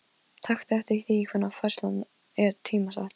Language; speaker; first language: Icelandic; non-native, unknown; Polish